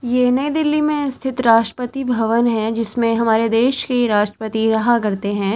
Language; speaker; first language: Hindi; native; Hindi